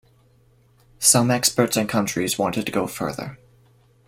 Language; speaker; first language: English; native; English